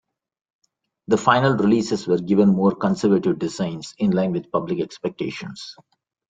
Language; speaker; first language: English; non-native, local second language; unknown